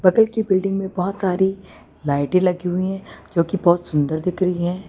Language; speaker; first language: Hindi; non-native, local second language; Gujarati